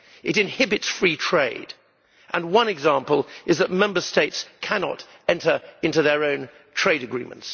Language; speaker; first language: English; native; English